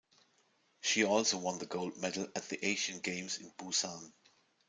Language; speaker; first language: English; non-native, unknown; German